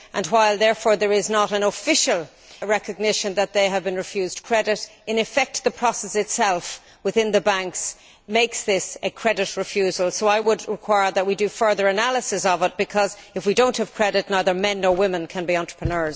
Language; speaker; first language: English; native; English